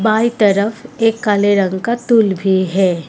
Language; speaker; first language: Hindi; non-native, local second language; Assamese